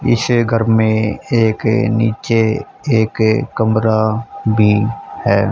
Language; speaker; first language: Hindi; native; Hindi